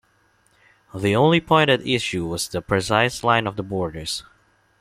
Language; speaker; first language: English; non-native, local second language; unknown